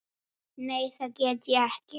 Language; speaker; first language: Icelandic; native; Icelandic